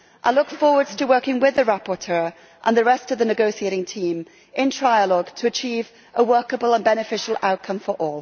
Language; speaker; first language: English; native; English